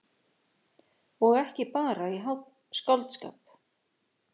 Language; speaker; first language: Icelandic; native; Icelandic